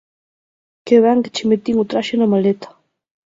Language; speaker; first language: Galician; native; Galician